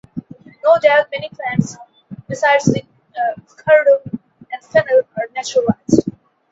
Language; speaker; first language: English; non-native, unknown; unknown